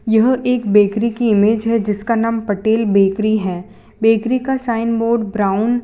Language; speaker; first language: Hindi; non-native, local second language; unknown